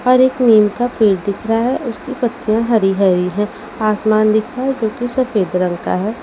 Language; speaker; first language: Hindi; native; Hindi